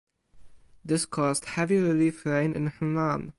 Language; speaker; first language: English; non-native, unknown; Polish